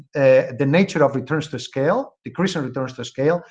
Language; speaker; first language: English; non-native, fluent; Spanish